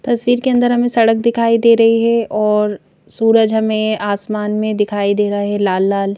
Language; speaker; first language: Hindi; native; Hindi